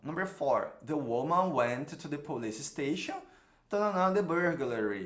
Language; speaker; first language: English; non-native, fluent; Portuguese